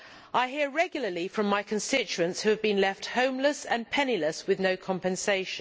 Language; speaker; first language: English; native; English